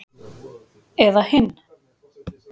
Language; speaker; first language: Icelandic; native; Icelandic